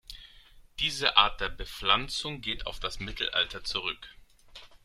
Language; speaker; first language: German; non-native, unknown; Greek